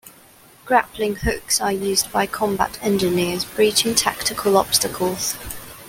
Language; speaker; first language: English; non-native, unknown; Cantonese